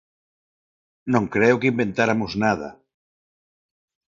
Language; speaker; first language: Galician; non-native, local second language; Spanish